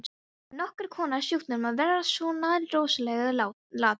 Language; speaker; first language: Icelandic; non-native, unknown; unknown